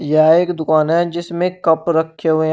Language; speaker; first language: Hindi; native; Hindi